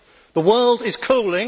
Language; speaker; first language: English; native; English